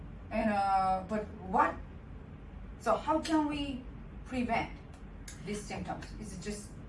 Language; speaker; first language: English; non-native, fluent; Japanese